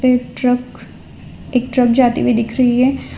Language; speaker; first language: Hindi; non-native, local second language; Gujarati